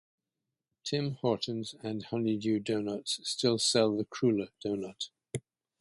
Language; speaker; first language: English; native; English